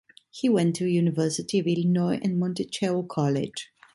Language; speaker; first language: English; non-native, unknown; Italian